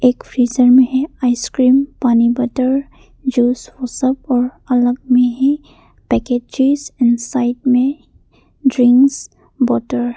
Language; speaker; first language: Hindi; non-native, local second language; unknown